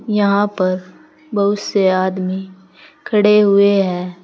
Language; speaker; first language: Hindi; native; Hindi